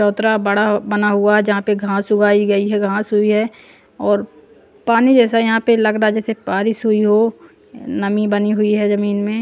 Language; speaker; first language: Hindi; non-native, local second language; Punjabi